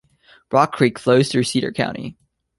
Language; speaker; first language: English; native; English